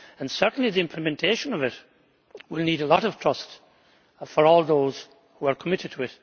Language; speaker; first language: English; native; English